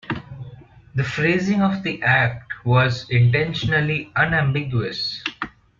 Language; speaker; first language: English; non-native, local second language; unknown